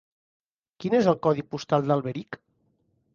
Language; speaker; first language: Catalan; native; Catalan